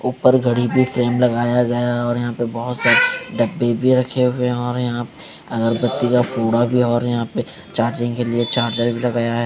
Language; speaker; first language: Hindi; non-native, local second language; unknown